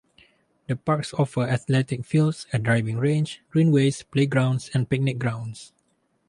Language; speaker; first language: English; non-native, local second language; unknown